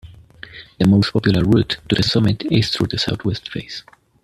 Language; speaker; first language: English; native; English